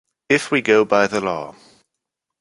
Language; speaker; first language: English; non-native, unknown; German